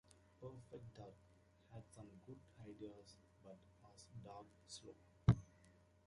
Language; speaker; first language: English; native; English